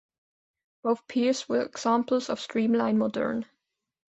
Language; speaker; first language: English; non-native, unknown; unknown